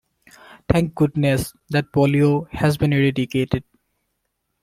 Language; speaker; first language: English; non-native, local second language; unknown